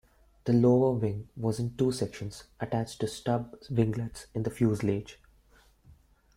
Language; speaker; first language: English; non-native, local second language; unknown